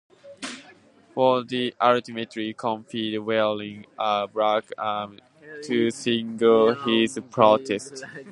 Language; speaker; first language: English; non-native, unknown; Japanese